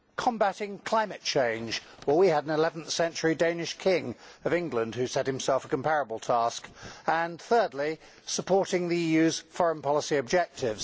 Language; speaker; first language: English; native; English